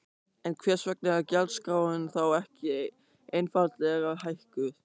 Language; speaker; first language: Icelandic; non-native, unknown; German